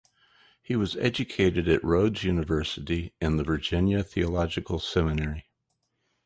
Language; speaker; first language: English; native; English